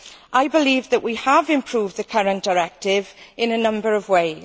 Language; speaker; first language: English; native; English